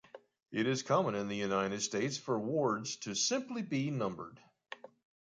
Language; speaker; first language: English; native; English